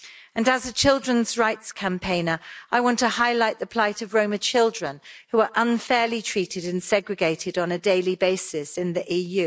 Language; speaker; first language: English; native; English